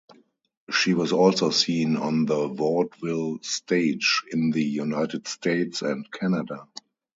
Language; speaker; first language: English; non-native, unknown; German